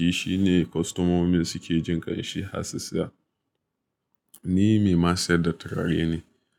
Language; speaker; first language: Hausa; native; Hausa